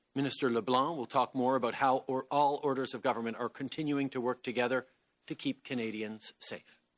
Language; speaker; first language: English; early bilingual, other home language; French